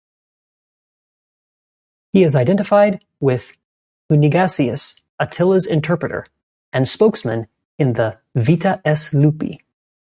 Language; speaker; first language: English; native; English